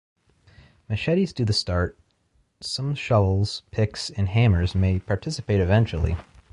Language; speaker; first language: English; native; English